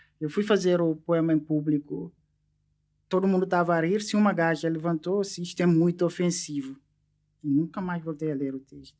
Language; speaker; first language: Portuguese; non-native, local second language; Upper Guinea Crioulo